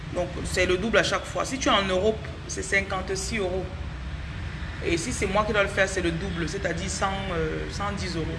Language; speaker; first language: French; non-native, local second language; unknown